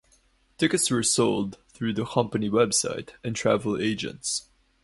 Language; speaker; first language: English; non-native, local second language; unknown